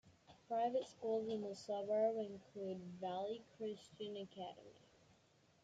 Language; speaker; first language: English; native; English